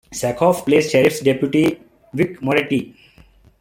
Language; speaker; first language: English; non-native, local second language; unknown